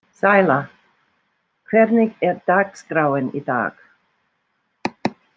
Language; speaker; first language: Icelandic; non-native, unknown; English